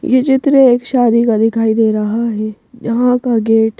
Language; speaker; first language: Hindi; native; Hindi